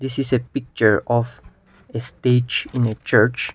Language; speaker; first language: English; non-native, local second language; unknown